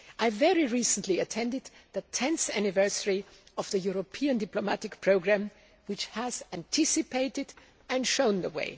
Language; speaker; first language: English; non-native, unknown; German